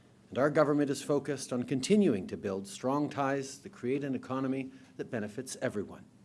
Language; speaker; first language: English; native; English